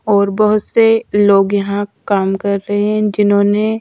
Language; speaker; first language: Hindi; native; Hindi